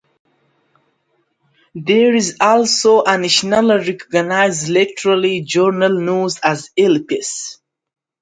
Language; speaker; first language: English; non-native, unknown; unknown